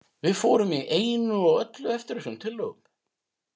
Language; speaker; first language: Icelandic; native; Icelandic